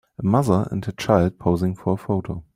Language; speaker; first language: English; non-native, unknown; German